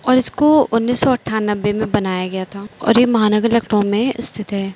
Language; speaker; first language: Hindi; native; Hindi